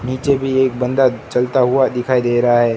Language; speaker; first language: Hindi; non-native, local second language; Gujarati